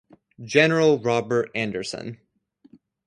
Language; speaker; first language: English; native; English